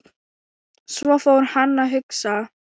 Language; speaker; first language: Icelandic; non-native, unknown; Thai